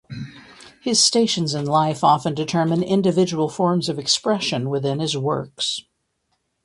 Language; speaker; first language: English; native; English